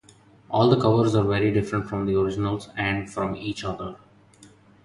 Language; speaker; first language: English; non-native, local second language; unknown